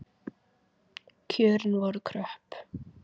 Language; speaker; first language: Icelandic; native; Icelandic